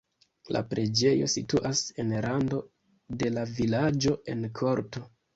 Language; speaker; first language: Esperanto; non-native, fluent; Kinyarwanda